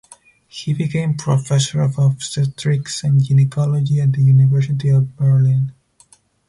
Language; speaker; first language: English; non-native, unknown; Spanish